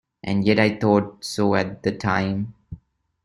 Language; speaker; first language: English; non-native, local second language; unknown